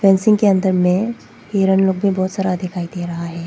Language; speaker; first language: Hindi; non-native, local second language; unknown